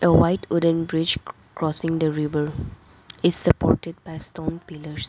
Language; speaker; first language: English; non-native, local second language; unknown